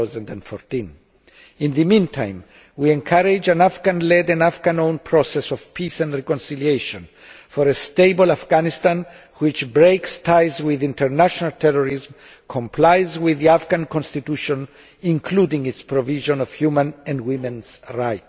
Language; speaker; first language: English; non-native, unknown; Greek